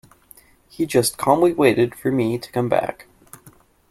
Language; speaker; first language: English; native; English